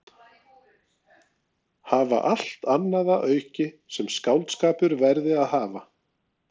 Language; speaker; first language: Icelandic; non-native, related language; Norwegian